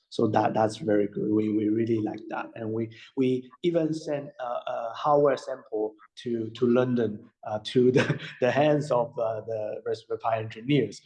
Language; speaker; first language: English; non-native, fluent; Chinese